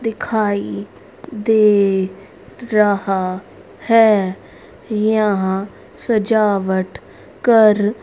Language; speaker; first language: Hindi; native; Hindi